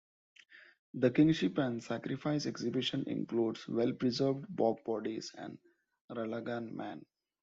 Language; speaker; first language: English; non-native, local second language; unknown